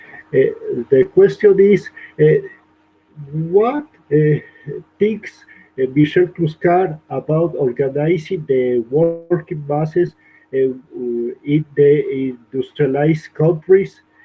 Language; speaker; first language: English; non-native, learner; Spanish